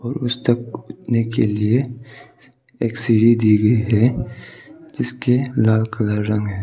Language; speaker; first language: Hindi; non-native, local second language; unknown